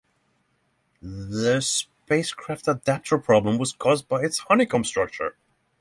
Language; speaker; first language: English; non-native, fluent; Norwegian